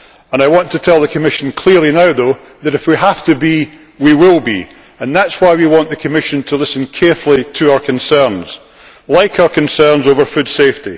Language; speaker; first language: English; native; English